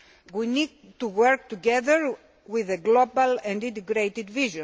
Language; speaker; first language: English; non-native, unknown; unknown